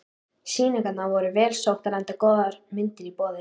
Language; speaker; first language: Icelandic; native; Icelandic